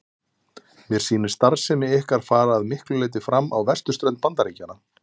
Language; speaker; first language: Icelandic; native; Icelandic